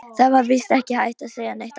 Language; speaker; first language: Icelandic; non-native, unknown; Polish